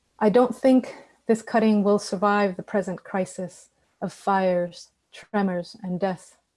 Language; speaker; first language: English; non-native, fluent; Spanish